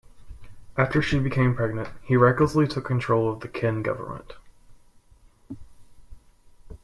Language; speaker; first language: English; native; English